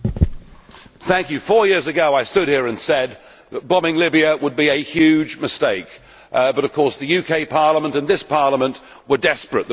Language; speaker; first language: English; native; English